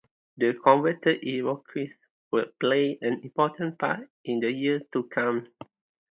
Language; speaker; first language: English; non-native, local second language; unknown